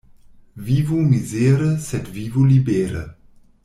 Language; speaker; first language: Esperanto; non-native, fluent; German